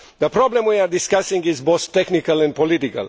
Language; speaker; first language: English; non-native, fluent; Romanian